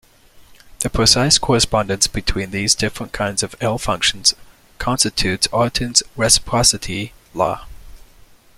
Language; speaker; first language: English; native; English